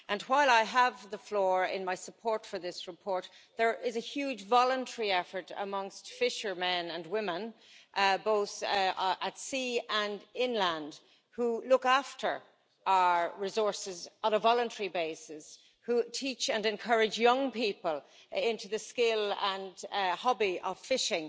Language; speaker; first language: English; native; English